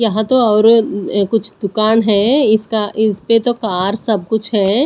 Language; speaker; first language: Hindi; non-native, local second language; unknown